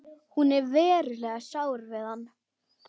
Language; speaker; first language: Icelandic; non-native, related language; Swedish